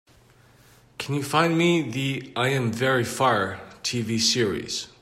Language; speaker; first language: English; native; English